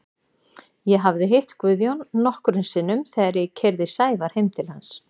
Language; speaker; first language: Icelandic; native; Icelandic